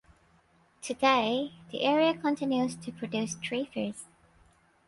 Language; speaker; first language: English; non-native, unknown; Thai